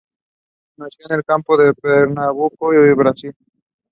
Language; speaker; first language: English; non-native, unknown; Spanish